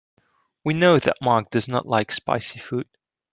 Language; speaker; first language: English; non-native, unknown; Dutch